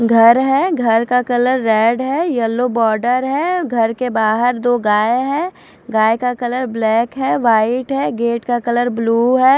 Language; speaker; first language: Hindi; non-native, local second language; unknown